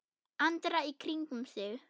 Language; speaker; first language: Icelandic; non-native, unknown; German